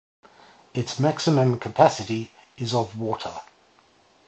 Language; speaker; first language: English; native; English